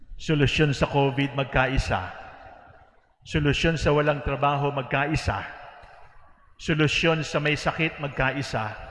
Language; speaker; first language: Filipino; native; Filipino